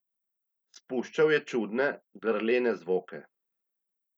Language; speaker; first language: Slovenian; native; Slovenian